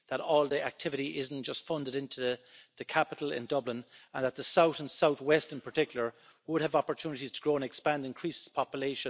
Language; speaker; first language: English; native; English